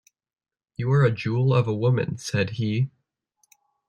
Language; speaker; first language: English; native; English